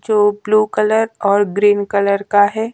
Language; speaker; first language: Hindi; native; Hindi